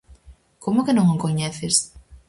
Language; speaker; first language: Galician; native; Galician